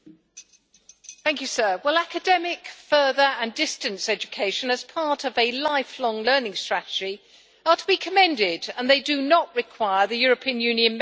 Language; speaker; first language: English; native; English